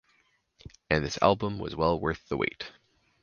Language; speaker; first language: English; native; English